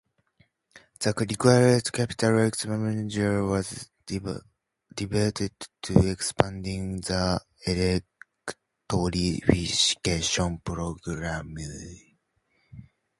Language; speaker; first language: English; native; English